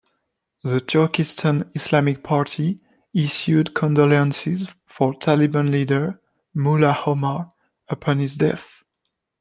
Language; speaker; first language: English; non-native, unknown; French